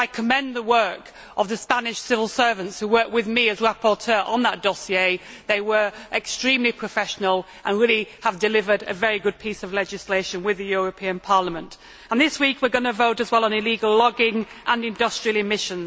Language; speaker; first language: English; native; English